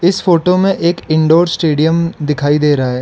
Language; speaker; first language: Hindi; non-native, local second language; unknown